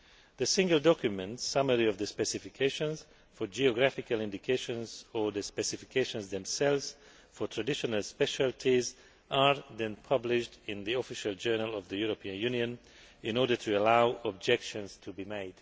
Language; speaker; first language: English; non-native, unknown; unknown